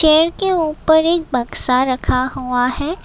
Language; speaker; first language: Hindi; non-native, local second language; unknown